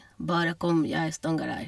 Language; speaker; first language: Norwegian; non-native, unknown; Hungarian